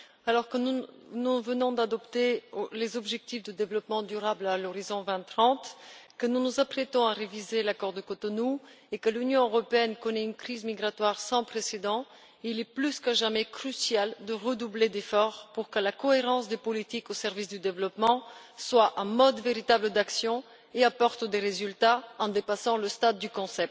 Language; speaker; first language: French; non-native, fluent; Bulgarian